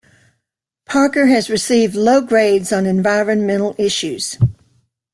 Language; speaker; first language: English; native; English